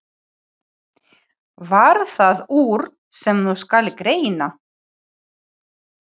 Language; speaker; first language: Icelandic; non-native, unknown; Ukrainian